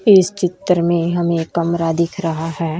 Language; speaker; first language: Hindi; native; Hindi